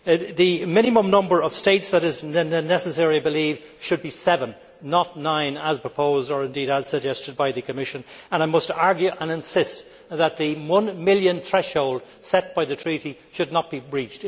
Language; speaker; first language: English; native; English